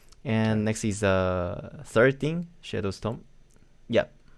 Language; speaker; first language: English; non-native, learner; Korean